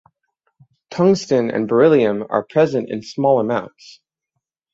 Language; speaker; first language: English; native; English